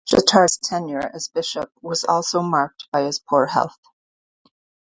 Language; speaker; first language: English; native; English